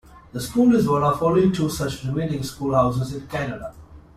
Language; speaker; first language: English; non-native, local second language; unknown